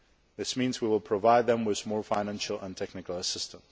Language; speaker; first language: English; non-native, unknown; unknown